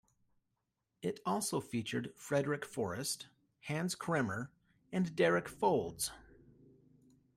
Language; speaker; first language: English; native; English